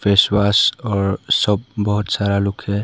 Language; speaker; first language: Hindi; non-native, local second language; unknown